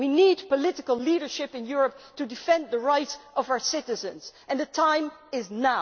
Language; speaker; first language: English; non-native, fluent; Dutch